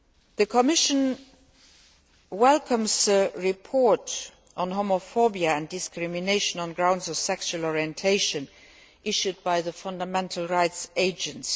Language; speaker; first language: English; non-native, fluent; Luxembourgish